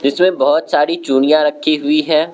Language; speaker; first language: Hindi; non-native, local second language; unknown